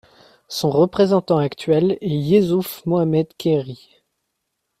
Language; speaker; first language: French; native; French